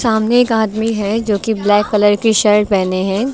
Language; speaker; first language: Hindi; native; Hindi